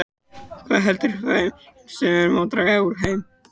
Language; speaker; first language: Icelandic; native; Icelandic